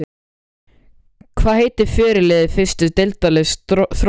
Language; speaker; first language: Icelandic; native; Icelandic